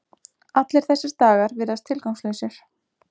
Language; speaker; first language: Icelandic; native; Icelandic